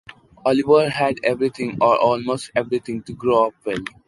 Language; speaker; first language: English; non-native, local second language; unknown